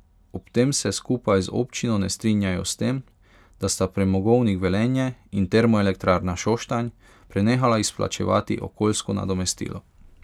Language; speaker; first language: Slovenian; non-native, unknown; Hungarian